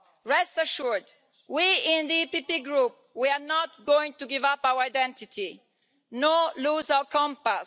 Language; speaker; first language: English; non-native, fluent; Italian